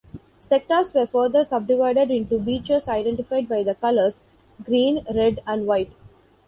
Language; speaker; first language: English; non-native, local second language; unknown